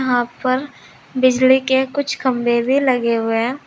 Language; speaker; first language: Hindi; native; Hindi